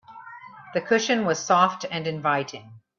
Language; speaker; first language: English; native; English